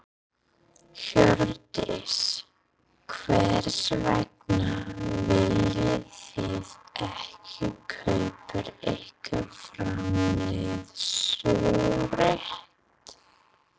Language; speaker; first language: Icelandic; non-native, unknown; English